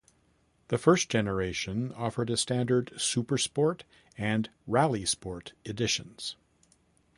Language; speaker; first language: English; native; English